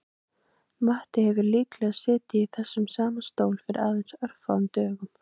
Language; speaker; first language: Icelandic; native; Icelandic